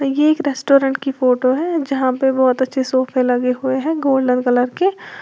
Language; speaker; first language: Hindi; native; Hindi